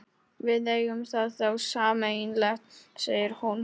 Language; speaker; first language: Icelandic; non-native, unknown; Polish